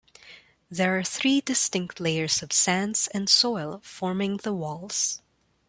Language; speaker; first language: English; non-native, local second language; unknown